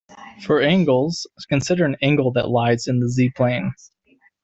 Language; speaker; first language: English; native; English